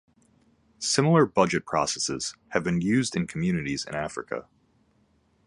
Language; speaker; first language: English; native; English